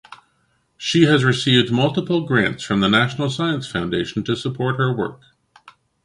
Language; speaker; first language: English; native; English